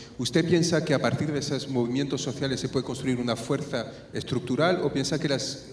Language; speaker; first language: Spanish; non-native, fluent; French